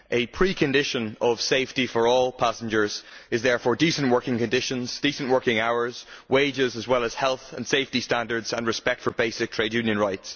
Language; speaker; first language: English; native; English